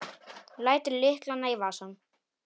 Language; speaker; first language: Icelandic; non-native, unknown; Polish